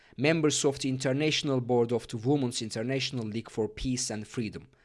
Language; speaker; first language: English; non-native, fluent; Turkish